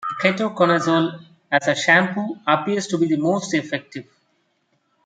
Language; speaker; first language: English; non-native, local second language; Tamil